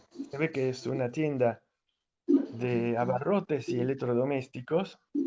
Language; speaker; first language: Spanish; non-native, related language; Italian